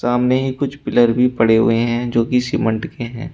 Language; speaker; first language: Hindi; native; Hindi